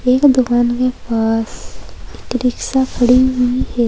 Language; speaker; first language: Hindi; native; Hindi